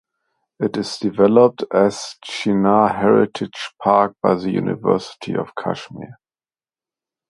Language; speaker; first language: English; non-native, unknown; German